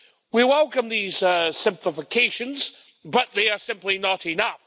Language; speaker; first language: English; native; English